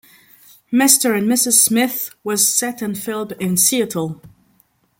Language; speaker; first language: English; non-native, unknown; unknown